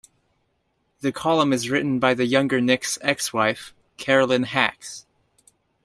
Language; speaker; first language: English; native; English